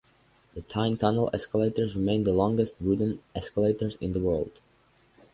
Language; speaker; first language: English; non-native, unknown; Serbian